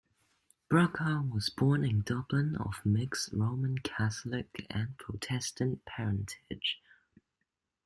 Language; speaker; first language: English; native; English